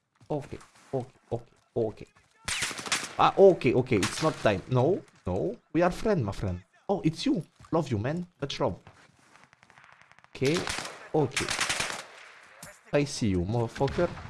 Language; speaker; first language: English; non-native, learner; French